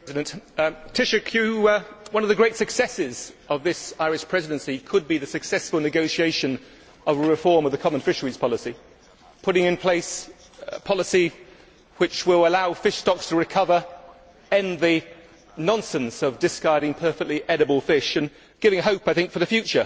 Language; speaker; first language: English; native; English